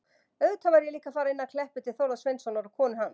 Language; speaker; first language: Icelandic; native; Icelandic